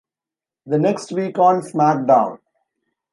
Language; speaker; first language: English; non-native, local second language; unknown